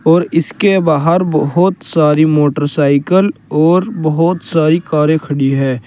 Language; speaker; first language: Hindi; native; Hindi